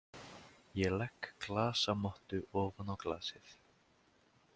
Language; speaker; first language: Icelandic; native; Icelandic